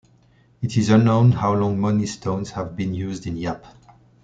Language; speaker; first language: English; non-native, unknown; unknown